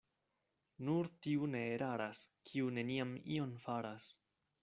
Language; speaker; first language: Esperanto; non-native, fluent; Spanish